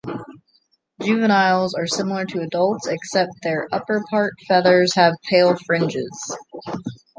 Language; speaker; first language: English; native; English